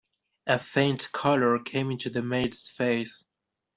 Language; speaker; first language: English; non-native, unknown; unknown